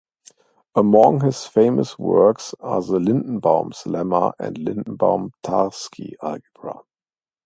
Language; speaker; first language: English; non-native, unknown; German